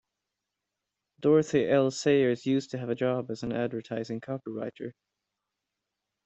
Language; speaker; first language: English; non-native, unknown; Swedish